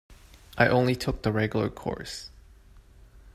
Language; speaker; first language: English; non-native, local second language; Cantonese